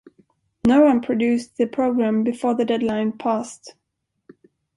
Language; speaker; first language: English; non-native, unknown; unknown